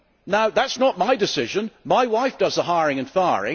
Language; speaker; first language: English; native; English